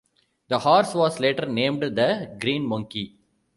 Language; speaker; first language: English; non-native, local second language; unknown